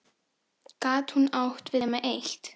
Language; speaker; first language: Icelandic; non-native, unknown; Filipino